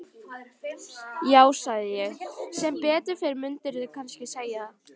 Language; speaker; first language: Icelandic; native; Icelandic